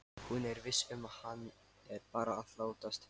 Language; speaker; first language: Icelandic; non-native, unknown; Lithuanian